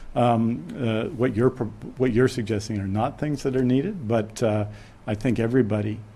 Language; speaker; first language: English; native; English